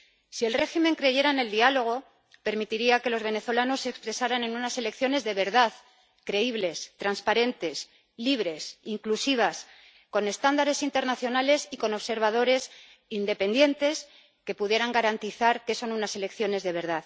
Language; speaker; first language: Spanish; native; Spanish